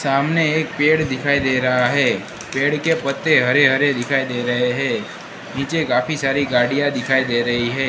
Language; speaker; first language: Hindi; non-native, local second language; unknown